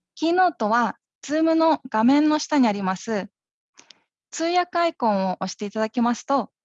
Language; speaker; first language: Japanese; native; Japanese